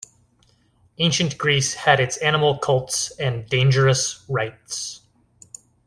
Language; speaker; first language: English; native; English